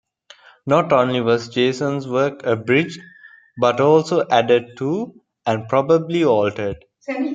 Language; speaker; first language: English; non-native, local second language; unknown